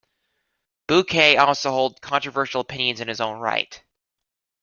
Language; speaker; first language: English; native; English